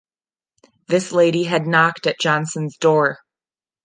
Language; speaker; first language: English; non-native, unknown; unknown